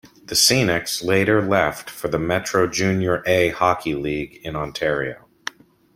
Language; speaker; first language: English; native; English